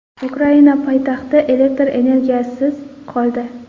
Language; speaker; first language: Uzbek; non-native, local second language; Kara-Kalpak